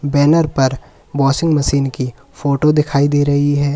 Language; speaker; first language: Hindi; native; Hindi